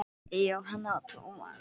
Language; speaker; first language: Icelandic; native; Icelandic